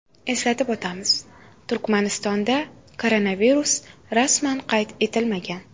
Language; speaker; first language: Uzbek; native; Uzbek